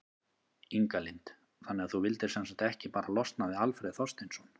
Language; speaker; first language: Icelandic; native; Icelandic